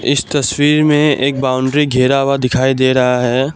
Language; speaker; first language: Hindi; non-native, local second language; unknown